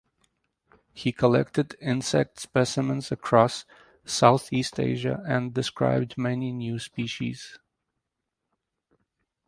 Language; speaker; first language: English; native; English